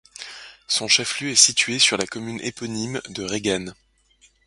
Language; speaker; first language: French; native; French